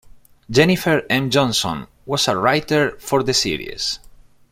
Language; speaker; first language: English; non-native, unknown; Spanish